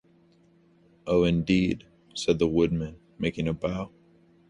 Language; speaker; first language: English; native; English